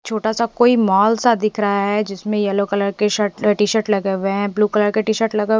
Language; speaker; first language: Hindi; non-native, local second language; Punjabi